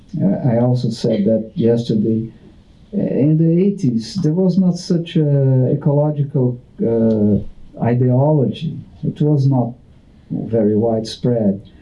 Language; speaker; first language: English; non-native, fluent; Portuguese